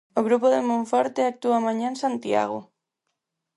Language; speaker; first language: Galician; non-native, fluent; Spanish